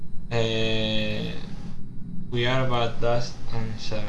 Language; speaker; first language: English; non-native, learner; Spanish